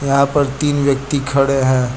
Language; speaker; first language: Hindi; native; Hindi